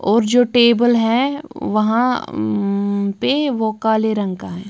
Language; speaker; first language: Hindi; non-native, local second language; Punjabi